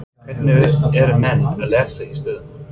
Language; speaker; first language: Icelandic; non-native, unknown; English